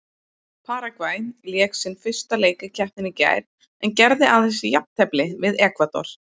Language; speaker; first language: Icelandic; native; Icelandic